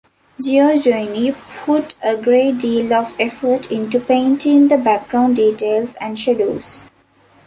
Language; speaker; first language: English; non-native, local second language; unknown